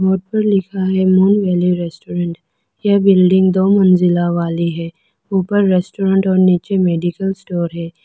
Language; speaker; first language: Hindi; non-native, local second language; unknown